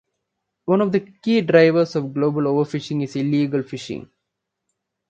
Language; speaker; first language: English; non-native, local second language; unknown